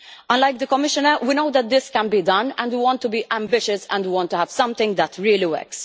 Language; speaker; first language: English; non-native, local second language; Maltese